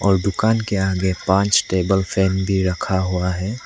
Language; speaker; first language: Hindi; non-native, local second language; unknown